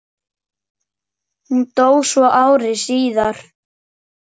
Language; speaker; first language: Icelandic; native; Icelandic